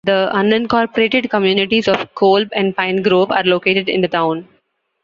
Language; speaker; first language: English; non-native, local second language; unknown